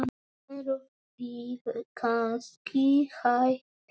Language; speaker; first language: Icelandic; non-native, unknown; Polish